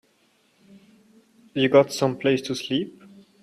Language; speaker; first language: English; non-native, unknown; German